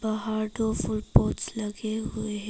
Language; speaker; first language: Hindi; non-native, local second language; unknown